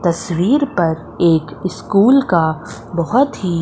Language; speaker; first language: Hindi; native; Hindi